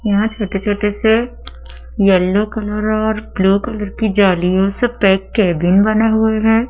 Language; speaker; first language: Hindi; native; Hindi